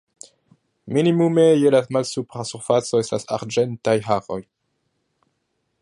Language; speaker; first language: Esperanto; non-native, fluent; French